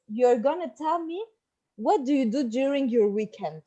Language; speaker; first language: English; non-native, fluent; French